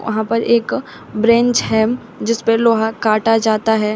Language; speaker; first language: Hindi; native; Hindi